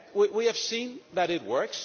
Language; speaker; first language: English; non-native, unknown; Danish